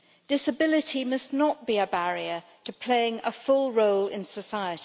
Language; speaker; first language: English; native; English